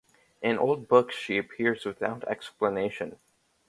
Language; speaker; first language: English; native; English